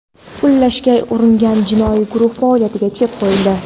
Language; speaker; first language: Uzbek; non-native, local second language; Kara-Kalpak